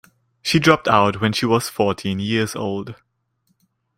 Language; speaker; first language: English; non-native, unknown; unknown